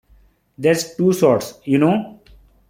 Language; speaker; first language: English; non-native, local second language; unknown